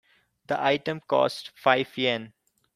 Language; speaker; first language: English; non-native, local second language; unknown